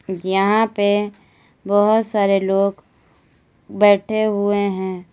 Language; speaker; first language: Hindi; native; Hindi